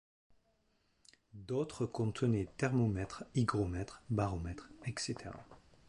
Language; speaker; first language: French; native; French